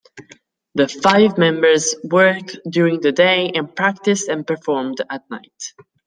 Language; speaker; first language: English; non-native, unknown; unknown